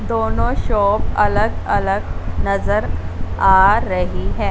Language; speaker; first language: Hindi; non-native, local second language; Punjabi